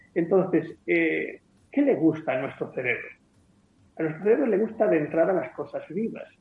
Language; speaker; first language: Spanish; native; Spanish